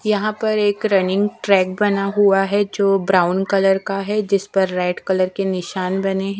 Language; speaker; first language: Hindi; non-native, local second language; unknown